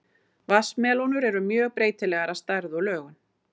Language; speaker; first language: Icelandic; native; Icelandic